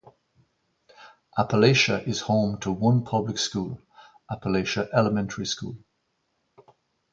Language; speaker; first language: English; native; English